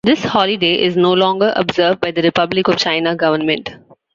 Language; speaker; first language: English; non-native, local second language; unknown